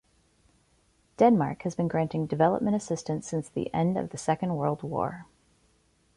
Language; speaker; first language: English; native; English